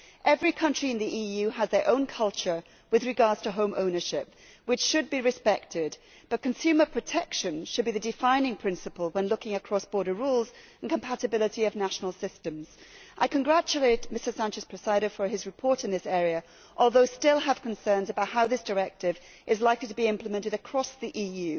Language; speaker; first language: English; native; English